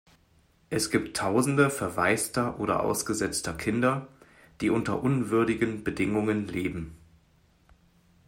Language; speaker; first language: German; native; German